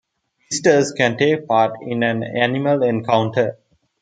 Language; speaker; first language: English; non-native, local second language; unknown